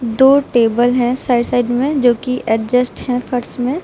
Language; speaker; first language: Hindi; native; Hindi